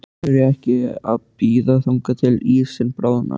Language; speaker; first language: Icelandic; native; Icelandic